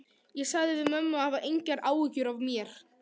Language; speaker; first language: Icelandic; native; Icelandic